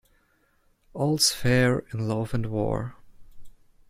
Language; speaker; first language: English; non-native, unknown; German